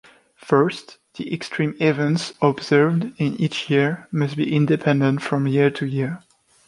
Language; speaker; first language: English; non-native, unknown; French